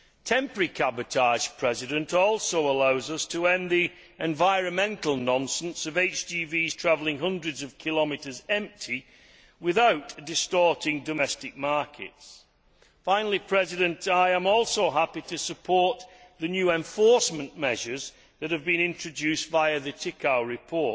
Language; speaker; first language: English; native; English